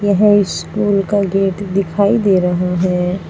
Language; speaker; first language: Hindi; native; Hindi